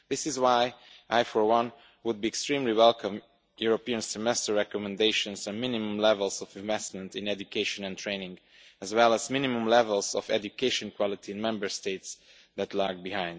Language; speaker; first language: English; non-native, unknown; Romanian